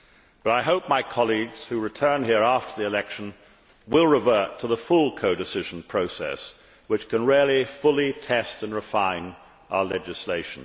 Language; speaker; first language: English; native; English